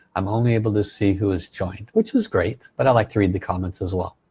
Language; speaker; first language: English; native; English